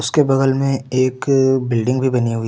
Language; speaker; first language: Hindi; native; Hindi